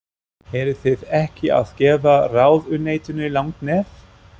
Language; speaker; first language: Icelandic; non-native, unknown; German